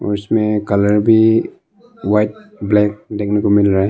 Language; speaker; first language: Hindi; early bilingual, other home language; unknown